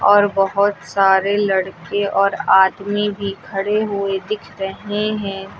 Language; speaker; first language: Hindi; native; Hindi